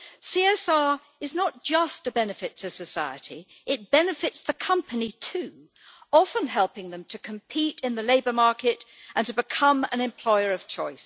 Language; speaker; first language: English; native; English